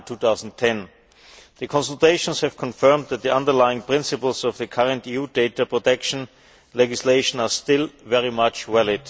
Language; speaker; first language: English; non-native, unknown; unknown